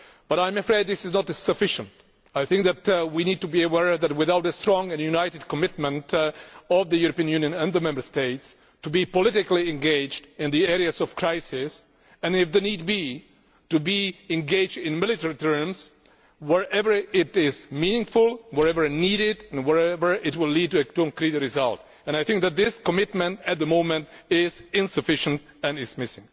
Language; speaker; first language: English; non-native, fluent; Czech